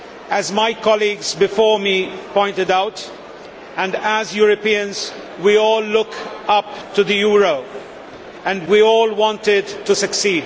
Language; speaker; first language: English; non-native, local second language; Maltese